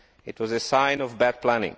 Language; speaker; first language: English; non-native, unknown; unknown